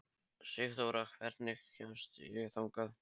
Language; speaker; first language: Icelandic; non-native, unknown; Polish